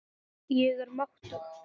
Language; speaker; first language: Icelandic; non-native, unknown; English